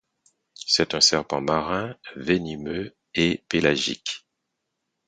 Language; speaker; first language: French; non-native, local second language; Haitian Creole